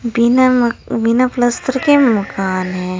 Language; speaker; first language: Hindi; native; Hindi